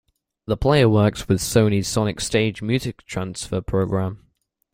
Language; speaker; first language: English; native; English